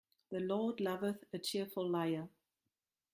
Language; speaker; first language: English; non-native, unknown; German